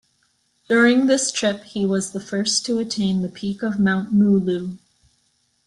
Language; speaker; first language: English; native; English